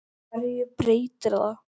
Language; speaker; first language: Icelandic; native; Icelandic